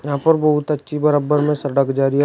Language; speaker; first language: Hindi; native; Hindi